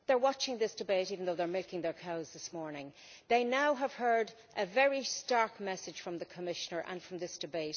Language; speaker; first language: English; native; English